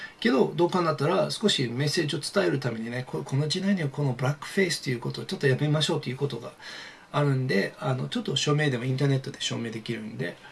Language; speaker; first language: Japanese; non-native, fluent; English